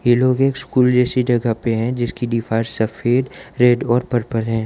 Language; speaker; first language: Hindi; non-native, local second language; Gujarati